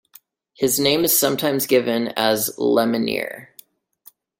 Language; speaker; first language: English; native; English